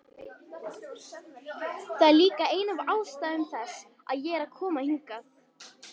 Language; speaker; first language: Icelandic; native; Icelandic